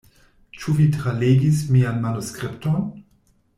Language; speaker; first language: Esperanto; non-native, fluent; German